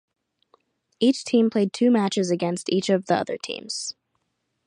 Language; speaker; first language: English; native; English